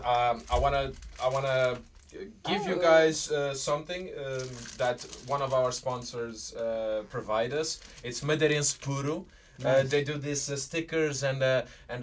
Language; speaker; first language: English; non-native, fluent; Portuguese